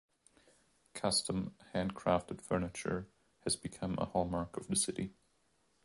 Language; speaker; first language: English; non-native, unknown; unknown